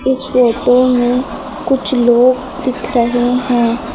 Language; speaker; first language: Hindi; native; Hindi